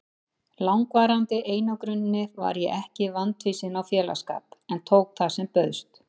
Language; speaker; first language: Icelandic; native; Icelandic